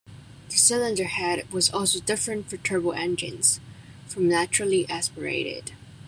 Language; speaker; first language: English; non-native, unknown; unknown